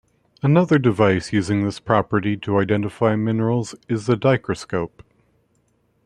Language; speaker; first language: English; native; English